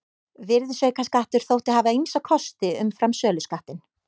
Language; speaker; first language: Icelandic; native; Icelandic